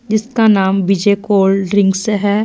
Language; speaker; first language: Hindi; non-native, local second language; Punjabi